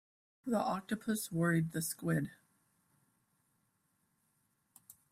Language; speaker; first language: English; native; English